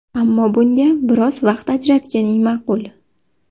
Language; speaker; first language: Uzbek; native; Uzbek